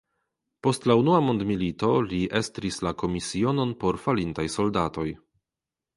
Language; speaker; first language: Esperanto; non-native, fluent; Polish